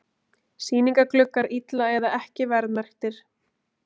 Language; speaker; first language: Icelandic; native; Icelandic